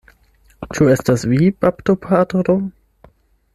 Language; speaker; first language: Esperanto; non-native, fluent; German